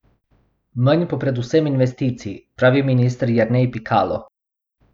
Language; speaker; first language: Slovenian; non-native, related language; Bosnian